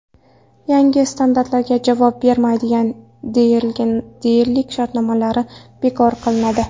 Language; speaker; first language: Uzbek; non-native, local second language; Kara-Kalpak